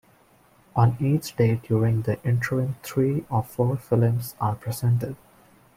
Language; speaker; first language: English; non-native, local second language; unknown